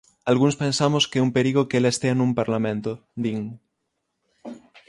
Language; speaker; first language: Galician; native; Galician